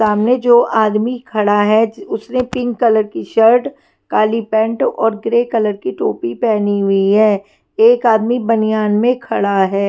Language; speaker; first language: Hindi; non-native, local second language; Punjabi